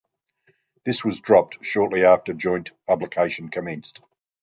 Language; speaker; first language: English; native; English